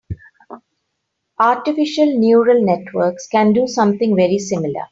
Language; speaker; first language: English; non-native, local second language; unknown